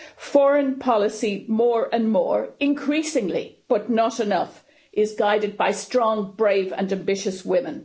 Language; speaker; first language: English; native; English